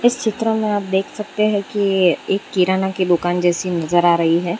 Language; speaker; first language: Hindi; non-native, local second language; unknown